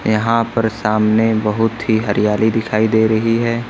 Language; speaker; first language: Hindi; native; Hindi